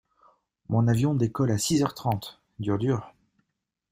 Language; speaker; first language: French; native; French